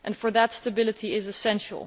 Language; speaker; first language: English; non-native, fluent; Dutch